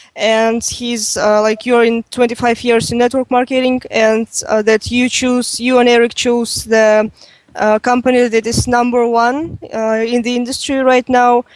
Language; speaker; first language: English; non-native, fluent; Russian